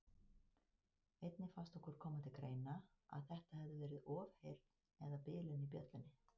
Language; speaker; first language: Icelandic; native; Icelandic